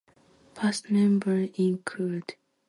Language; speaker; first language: English; non-native, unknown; Japanese